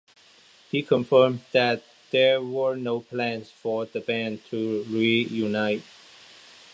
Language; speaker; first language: English; non-native, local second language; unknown